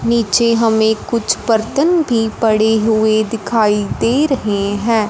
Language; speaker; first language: Hindi; non-native, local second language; Punjabi